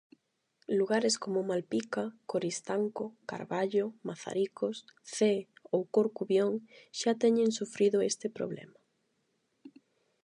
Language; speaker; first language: Galician; non-native, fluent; Spanish